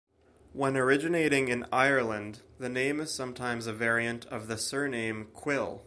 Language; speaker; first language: English; native; English